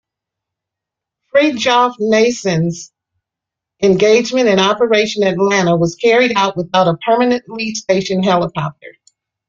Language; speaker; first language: English; native; English